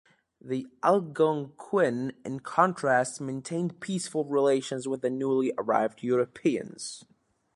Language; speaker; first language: English; native; English